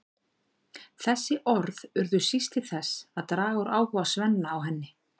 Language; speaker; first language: Icelandic; native; Icelandic